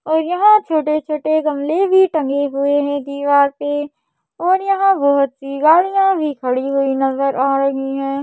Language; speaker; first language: Hindi; native; Hindi